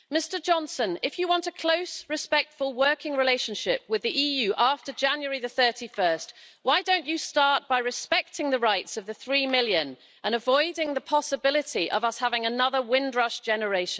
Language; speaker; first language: English; native; English